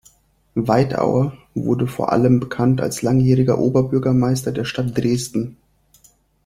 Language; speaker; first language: German; non-native, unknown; Russian